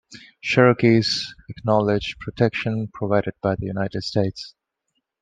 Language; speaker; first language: English; non-native, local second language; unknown